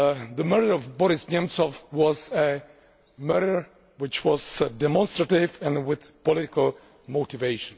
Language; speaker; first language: English; non-native, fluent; Czech